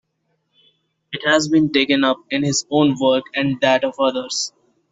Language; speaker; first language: English; non-native, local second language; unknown